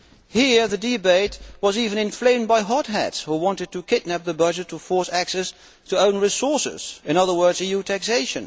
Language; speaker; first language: English; non-native, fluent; Dutch